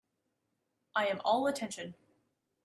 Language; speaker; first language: English; native; English